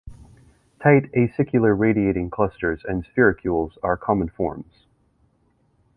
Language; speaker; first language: English; native; English